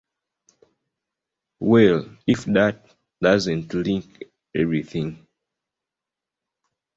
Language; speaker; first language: English; non-native, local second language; Ganda